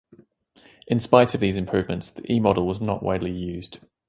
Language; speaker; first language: English; native; English